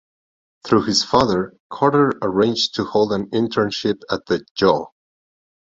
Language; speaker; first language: English; non-native, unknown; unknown